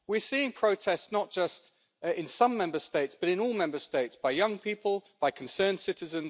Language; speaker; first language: English; native; English